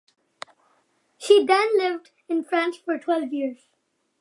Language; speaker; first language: English; native; English